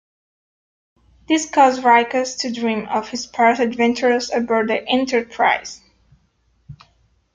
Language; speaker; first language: English; non-native, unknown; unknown